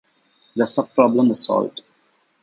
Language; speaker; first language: English; non-native, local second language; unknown